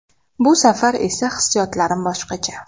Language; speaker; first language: Uzbek; native; Uzbek